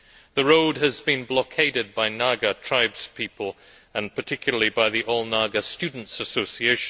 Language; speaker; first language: English; native; English